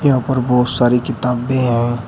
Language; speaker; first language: Hindi; native; Hindi